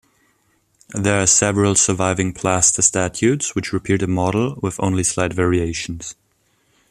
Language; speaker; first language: English; non-native, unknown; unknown